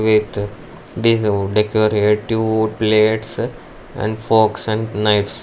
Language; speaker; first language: English; non-native, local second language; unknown